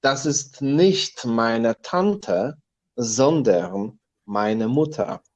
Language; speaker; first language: German; non-native, fluent; Polish